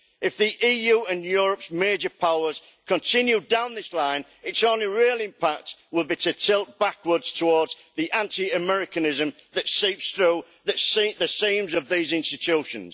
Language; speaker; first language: English; native; English